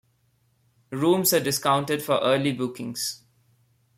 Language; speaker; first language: English; non-native, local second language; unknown